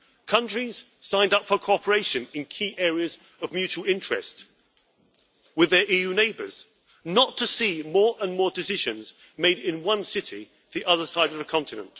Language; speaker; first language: English; native; English